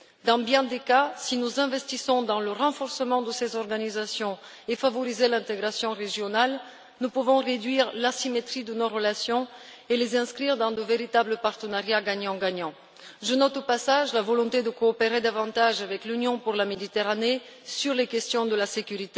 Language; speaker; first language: French; non-native, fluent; Bulgarian